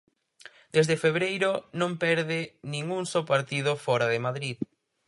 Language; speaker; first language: Galician; native; Galician